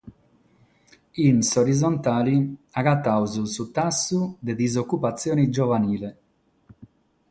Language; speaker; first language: Sardinian; non-native, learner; Catalan